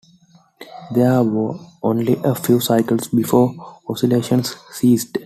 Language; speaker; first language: English; non-native, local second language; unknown